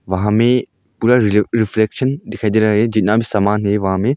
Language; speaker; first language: Hindi; non-native, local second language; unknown